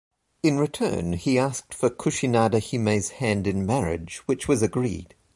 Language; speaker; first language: English; native; English